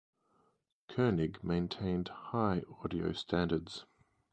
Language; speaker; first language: English; native; English